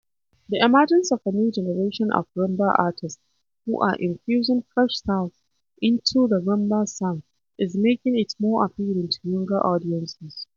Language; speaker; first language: English; non-native, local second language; Hausa